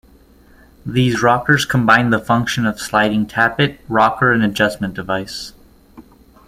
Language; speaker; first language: English; native; English